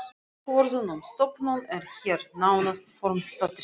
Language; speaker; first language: Icelandic; non-native, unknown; Russian